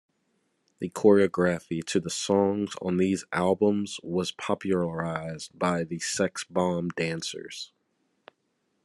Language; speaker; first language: English; native; English